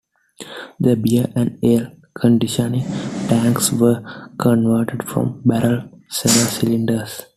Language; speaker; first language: English; non-native, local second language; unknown